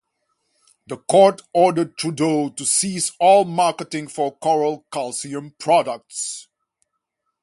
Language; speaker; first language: English; non-native, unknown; Dutch